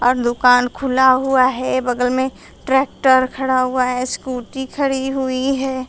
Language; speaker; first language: Hindi; native; Hindi